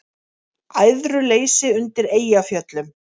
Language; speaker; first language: Icelandic; native; Icelandic